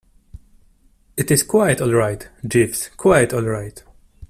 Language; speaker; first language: English; non-native, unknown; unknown